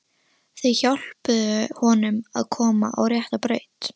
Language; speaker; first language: Icelandic; non-native, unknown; Russian